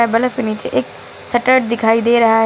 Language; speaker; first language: Hindi; native; Hindi